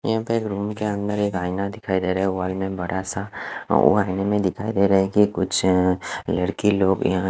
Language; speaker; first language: Hindi; non-native, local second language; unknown